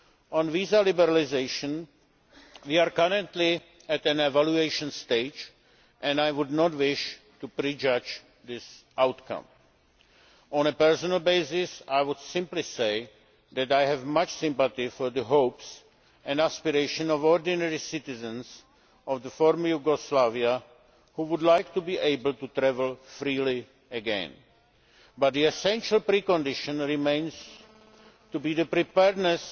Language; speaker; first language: English; non-native, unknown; Czech